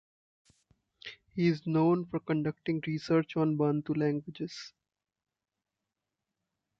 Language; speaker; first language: English; non-native, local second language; Hindi